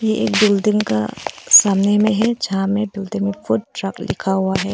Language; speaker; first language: Hindi; early bilingual, other home language; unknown